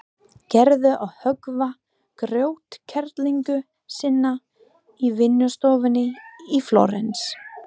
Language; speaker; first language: Icelandic; non-native, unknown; English